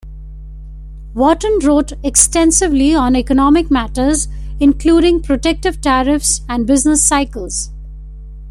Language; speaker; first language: English; non-native, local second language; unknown